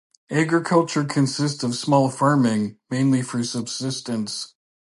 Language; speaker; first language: English; native; English